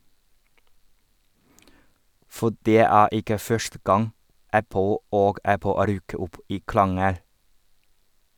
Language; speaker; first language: Norwegian; non-native, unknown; Chinese